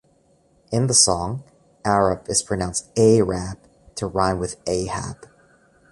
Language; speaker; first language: English; native; English